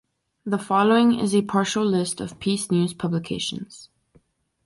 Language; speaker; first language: English; native; English